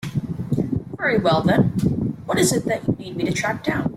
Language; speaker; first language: English; native; English